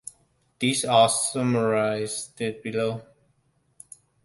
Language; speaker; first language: English; non-native, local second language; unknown